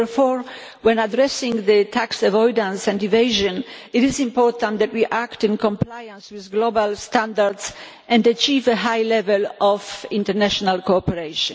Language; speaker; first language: English; non-native, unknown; Polish